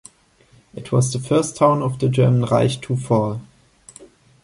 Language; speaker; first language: English; non-native, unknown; German